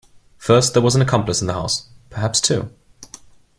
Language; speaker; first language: English; non-native, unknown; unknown